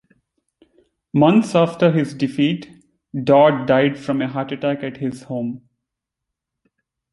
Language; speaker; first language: English; non-native, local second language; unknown